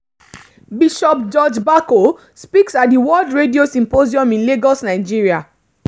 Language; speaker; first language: English; non-native, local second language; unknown